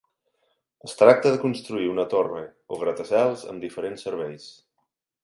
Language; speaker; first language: Catalan; native; Catalan